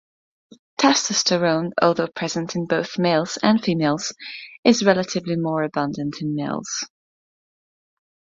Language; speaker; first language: English; non-native, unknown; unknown